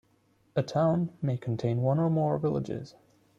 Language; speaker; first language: English; non-native, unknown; German